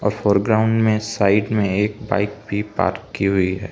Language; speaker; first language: Hindi; non-native, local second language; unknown